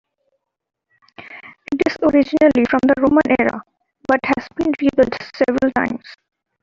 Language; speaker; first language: English; non-native, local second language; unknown